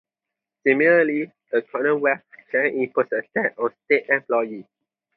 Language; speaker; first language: English; non-native, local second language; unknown